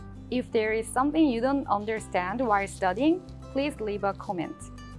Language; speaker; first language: English; non-native, fluent; Korean